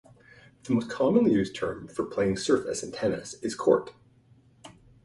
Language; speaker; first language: English; native; English